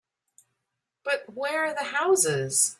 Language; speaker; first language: English; native; English